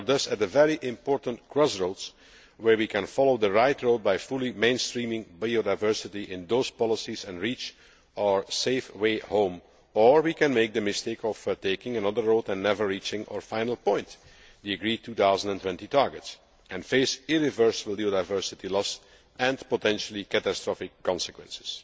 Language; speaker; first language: English; non-native, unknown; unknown